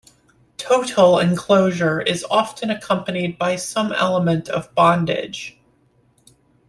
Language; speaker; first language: English; native; English